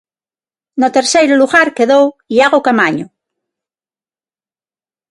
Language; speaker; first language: Galician; non-native, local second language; Spanish